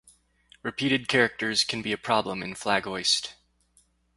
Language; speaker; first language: English; native; English